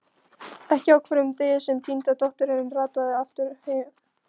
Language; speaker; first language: Icelandic; non-native, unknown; Polish